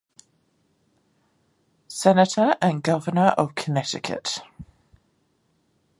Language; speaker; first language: English; native; English